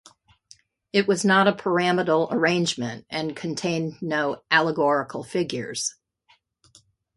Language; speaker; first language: English; native; English